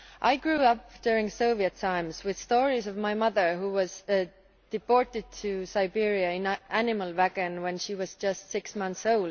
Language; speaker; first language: English; non-native, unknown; Estonian